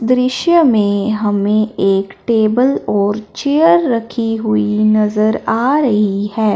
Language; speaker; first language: Hindi; non-native, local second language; Punjabi